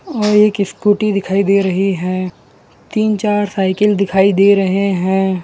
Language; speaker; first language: Hindi; non-native, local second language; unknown